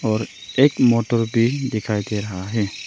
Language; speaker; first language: Hindi; non-native, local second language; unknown